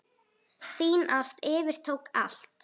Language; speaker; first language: Icelandic; native; Icelandic